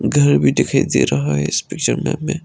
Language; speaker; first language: Hindi; non-native, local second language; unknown